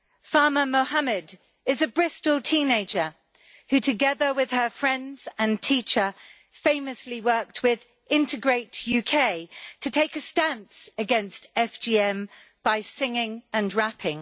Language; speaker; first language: English; native; English